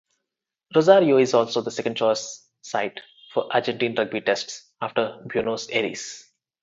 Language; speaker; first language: English; non-native, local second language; Telugu